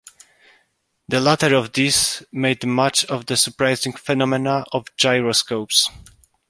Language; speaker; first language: English; non-native, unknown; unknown